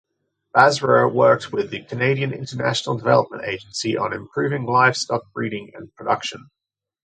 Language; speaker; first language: English; native; English